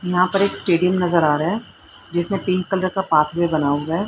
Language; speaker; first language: Hindi; native; Hindi